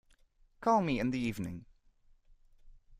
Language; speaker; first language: English; non-native, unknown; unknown